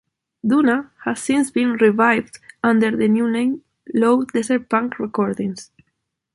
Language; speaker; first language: English; non-native, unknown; Spanish